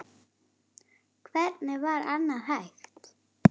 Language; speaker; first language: Icelandic; native; Icelandic